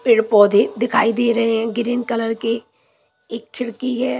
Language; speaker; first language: Hindi; non-native, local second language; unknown